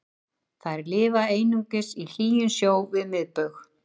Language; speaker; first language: Icelandic; native; Icelandic